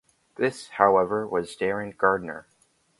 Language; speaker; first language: English; native; English